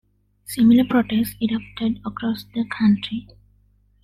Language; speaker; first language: English; non-native, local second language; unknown